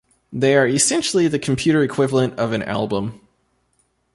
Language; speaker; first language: English; native; English